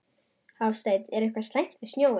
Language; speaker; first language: Icelandic; non-native, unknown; German